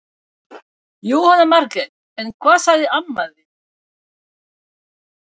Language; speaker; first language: Icelandic; non-native, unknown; French